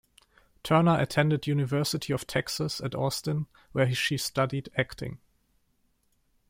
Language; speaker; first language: English; non-native, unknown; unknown